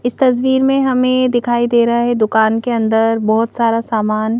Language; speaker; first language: Hindi; native; Hindi